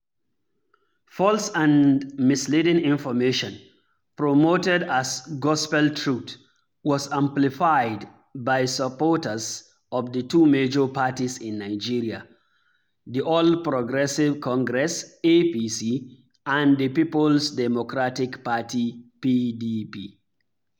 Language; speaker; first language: English; non-native, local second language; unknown